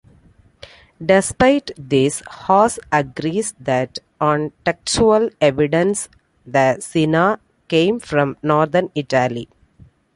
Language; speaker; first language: English; non-native, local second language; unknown